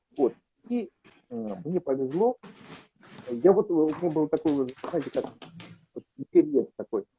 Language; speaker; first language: Russian; native; Russian